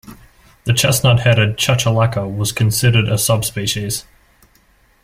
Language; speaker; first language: English; native; English